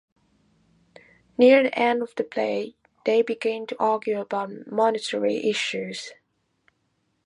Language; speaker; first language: English; native; English